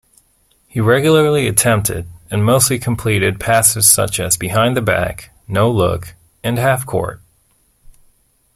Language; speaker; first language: English; native; English